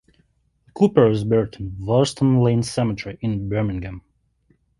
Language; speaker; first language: English; non-native, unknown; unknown